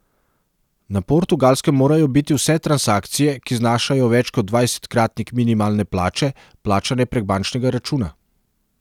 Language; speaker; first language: Slovenian; non-native, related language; Serbian